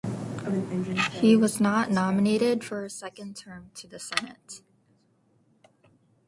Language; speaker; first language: English; native; English